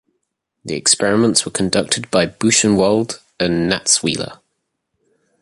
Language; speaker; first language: English; native; English